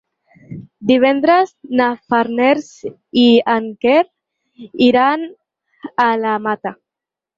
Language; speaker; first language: Catalan; native; Catalan